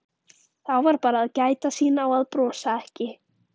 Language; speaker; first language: Icelandic; native; Icelandic